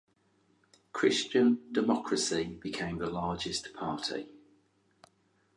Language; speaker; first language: English; native; English